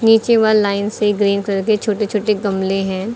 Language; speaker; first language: Hindi; native; Hindi